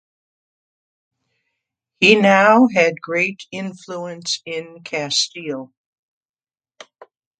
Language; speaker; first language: English; native; English